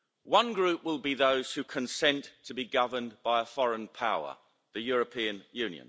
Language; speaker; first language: English; native; English